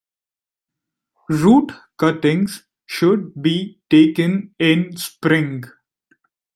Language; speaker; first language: English; non-native, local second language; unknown